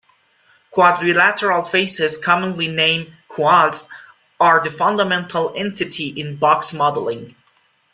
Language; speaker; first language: English; non-native, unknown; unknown